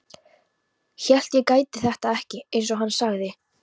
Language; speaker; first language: Icelandic; non-native, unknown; Polish